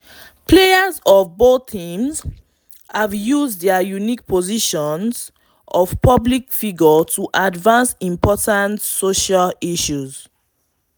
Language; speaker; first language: English; non-native, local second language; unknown